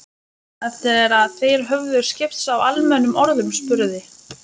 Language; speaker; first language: Icelandic; non-native, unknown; Lithuanian